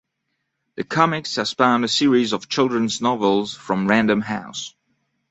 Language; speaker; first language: English; non-native, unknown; French